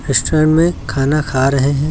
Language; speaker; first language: Hindi; native; Hindi